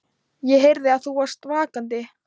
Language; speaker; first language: Icelandic; non-native, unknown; Thai